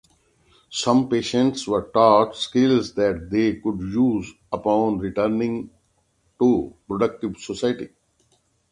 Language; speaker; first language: English; non-native, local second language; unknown